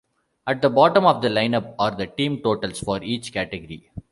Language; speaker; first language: English; non-native, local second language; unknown